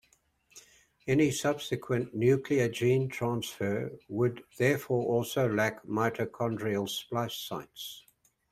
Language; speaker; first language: English; native; English